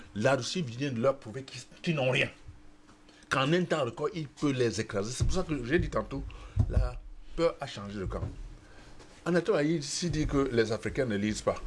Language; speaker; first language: French; non-native, local second language; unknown